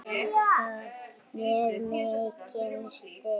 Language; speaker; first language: Icelandic; native; Icelandic